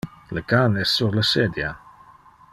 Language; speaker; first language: Interlingua; non-native, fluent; Dutch